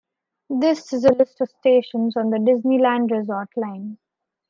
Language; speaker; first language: English; non-native, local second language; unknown